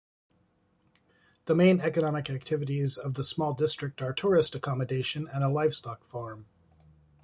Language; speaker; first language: English; native; English